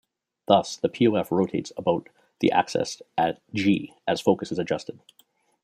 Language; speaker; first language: English; native; English